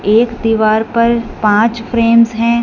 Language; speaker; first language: Hindi; non-native, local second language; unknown